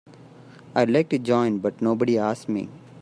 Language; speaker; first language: English; non-native, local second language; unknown